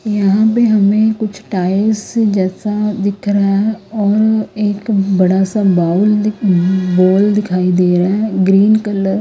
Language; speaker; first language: Hindi; native; Hindi